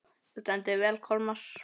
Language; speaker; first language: Icelandic; non-native, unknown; English